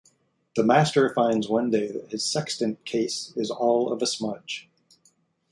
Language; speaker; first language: English; native; English